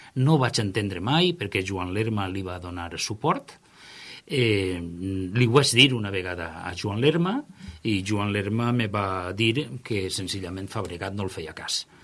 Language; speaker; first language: Catalan; native; Catalan